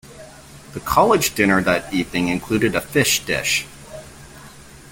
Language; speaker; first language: English; native; English